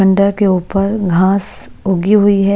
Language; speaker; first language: Hindi; non-native, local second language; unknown